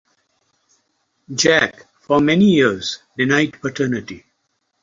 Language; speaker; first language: English; non-native, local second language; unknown